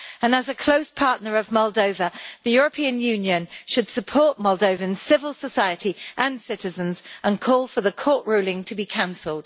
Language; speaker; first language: English; native; English